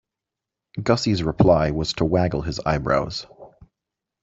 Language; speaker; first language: English; native; English